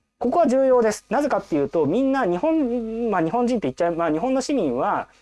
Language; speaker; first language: Japanese; native; Japanese